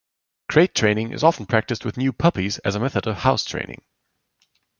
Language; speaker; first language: English; non-native, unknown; German